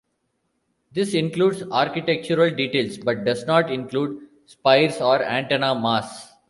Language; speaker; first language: English; non-native, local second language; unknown